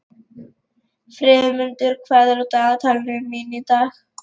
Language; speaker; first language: Icelandic; non-native, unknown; Lithuanian